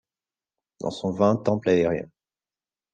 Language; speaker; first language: French; native; French